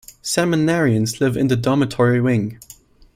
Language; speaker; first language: English; non-native, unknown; German